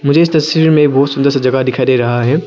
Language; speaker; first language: Hindi; non-native, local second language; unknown